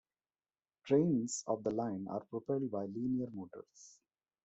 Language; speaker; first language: English; non-native, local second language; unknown